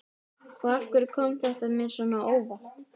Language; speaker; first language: Icelandic; native; Icelandic